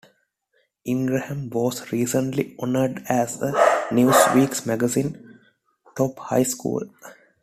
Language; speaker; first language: English; non-native, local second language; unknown